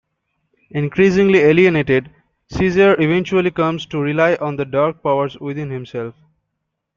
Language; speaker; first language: English; non-native, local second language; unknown